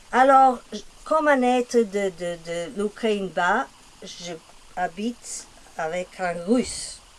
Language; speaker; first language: French; non-native, fluent; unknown